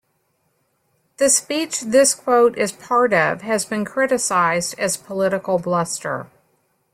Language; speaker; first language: English; native; English